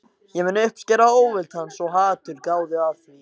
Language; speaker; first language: Icelandic; native; Icelandic